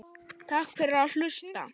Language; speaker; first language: Icelandic; native; Icelandic